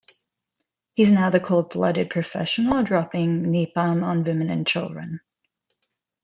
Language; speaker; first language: English; non-native, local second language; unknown